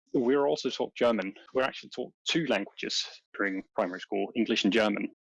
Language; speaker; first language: English; non-native, fluent; Danish